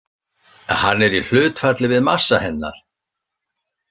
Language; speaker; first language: Icelandic; native; Icelandic